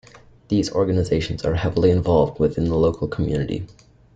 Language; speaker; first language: English; native; English